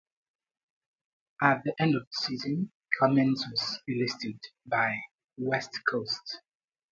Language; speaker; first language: English; non-native, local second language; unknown